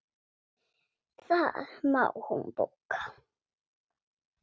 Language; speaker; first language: Icelandic; non-native, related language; Swedish